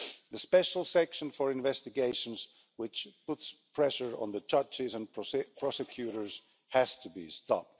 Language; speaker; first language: English; non-native, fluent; Finnish